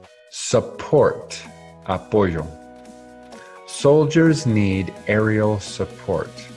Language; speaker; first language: English; native; English